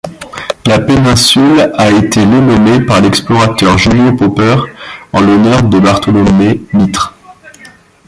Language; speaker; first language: French; native; French